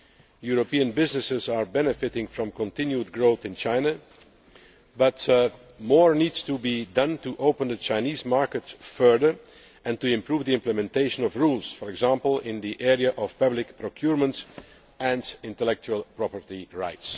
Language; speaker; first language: English; non-native, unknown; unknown